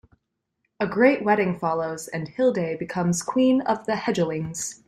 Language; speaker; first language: English; native; English